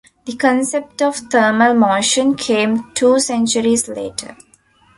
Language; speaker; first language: English; non-native, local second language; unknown